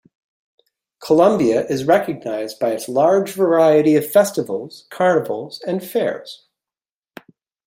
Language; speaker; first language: English; native; English